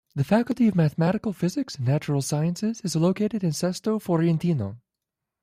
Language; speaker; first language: English; native; English